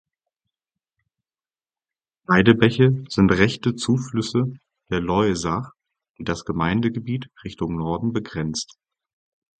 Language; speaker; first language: German; native; German